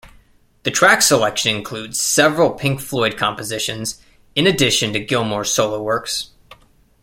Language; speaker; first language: English; native; English